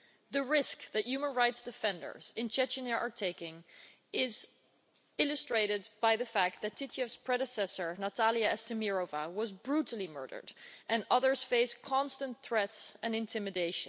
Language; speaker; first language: English; non-native, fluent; Dutch